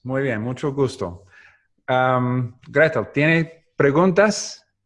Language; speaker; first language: Spanish; non-native, learner; English